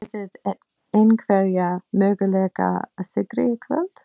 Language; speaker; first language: Icelandic; non-native, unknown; English